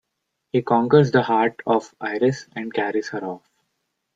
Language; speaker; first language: English; non-native, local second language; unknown